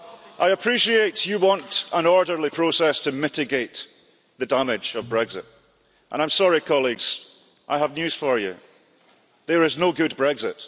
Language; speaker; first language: English; early bilingual, heritage; English